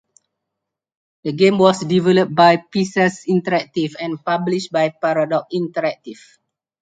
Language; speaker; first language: English; non-native, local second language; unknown